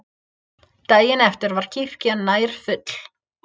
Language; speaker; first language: Icelandic; non-native, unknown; English